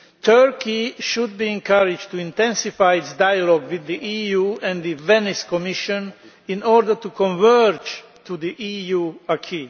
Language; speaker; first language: English; non-native, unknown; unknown